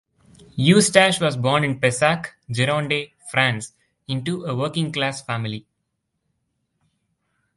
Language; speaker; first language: English; non-native, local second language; Tamil